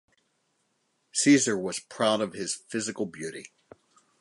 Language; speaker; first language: English; native; English